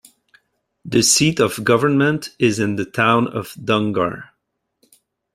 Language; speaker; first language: English; non-native, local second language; French